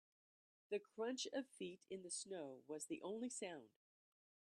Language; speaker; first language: English; native; English